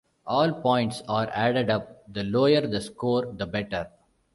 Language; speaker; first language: English; non-native, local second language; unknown